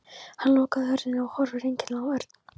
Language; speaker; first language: Icelandic; non-native, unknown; Polish